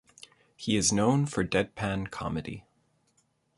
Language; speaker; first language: English; native; English